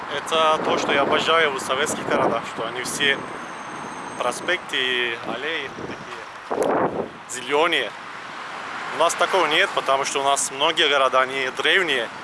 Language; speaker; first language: Russian; non-native, fluent; Turkish